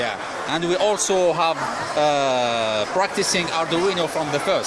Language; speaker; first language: English; non-native, learner; Arabic